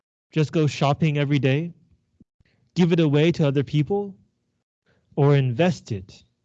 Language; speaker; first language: English; non-native, fluent; Chinese